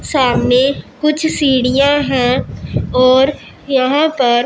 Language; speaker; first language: Hindi; non-native, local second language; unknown